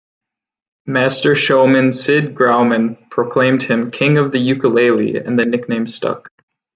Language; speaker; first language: English; native; English